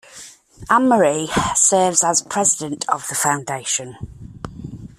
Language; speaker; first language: English; native; English